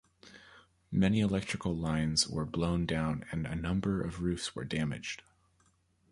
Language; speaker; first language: English; native; English